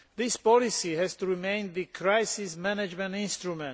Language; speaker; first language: English; non-native, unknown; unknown